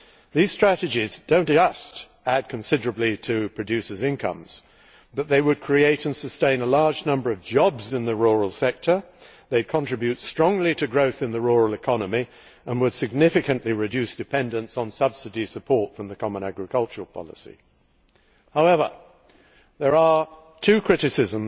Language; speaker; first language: English; native; English